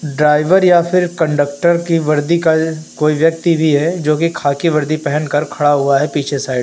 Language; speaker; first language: Hindi; native; Hindi